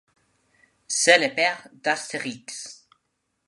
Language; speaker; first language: French; non-native, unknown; Spanish